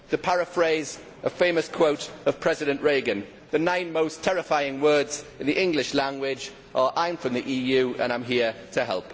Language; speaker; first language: English; native; English